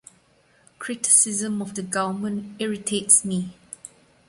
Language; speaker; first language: English; non-native, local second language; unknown